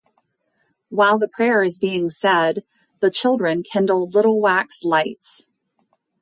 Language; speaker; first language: English; native; English